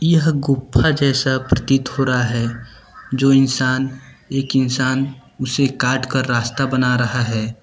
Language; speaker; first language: Hindi; native; Hindi